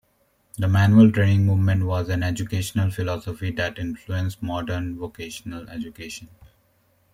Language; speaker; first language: English; native; English